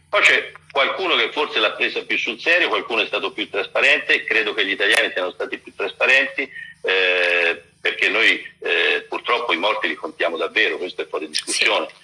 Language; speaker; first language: Italian; native; Italian